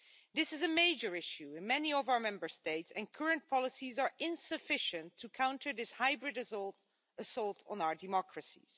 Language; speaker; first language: English; non-native, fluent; Dutch